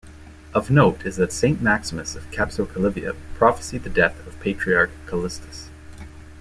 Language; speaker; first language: English; native; English